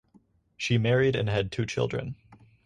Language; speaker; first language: English; native; English